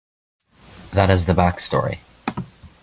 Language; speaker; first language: English; native; English